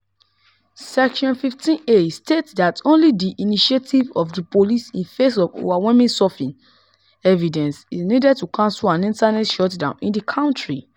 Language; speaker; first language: English; non-native, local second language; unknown